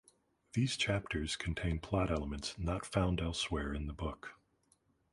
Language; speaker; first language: English; native; English